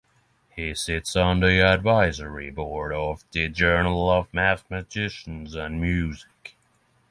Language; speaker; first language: English; non-native, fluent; Norwegian